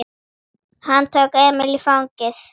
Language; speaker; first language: Icelandic; native; Icelandic